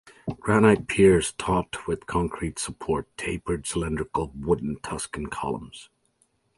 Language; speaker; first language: English; native; English